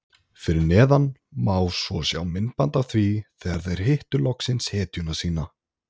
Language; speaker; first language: Icelandic; native; Icelandic